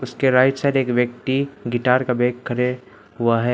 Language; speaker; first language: Hindi; non-native, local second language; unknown